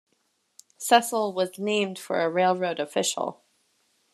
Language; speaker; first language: English; native; English